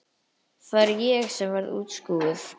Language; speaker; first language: Icelandic; native; Icelandic